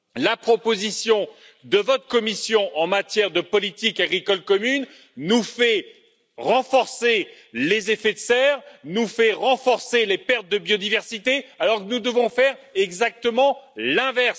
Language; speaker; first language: French; native; French